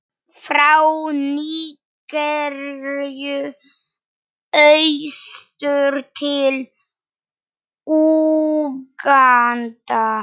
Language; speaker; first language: Icelandic; non-native, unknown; Polish